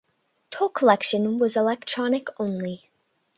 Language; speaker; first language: English; native; English